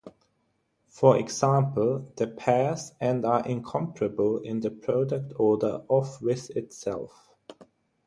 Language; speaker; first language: English; non-native, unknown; German